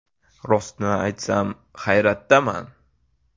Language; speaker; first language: Uzbek; native; Uzbek